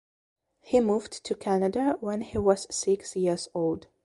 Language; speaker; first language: English; non-native, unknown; Belarusian